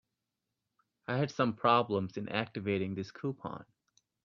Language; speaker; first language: English; native; English